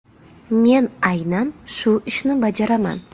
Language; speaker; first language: Uzbek; native; Uzbek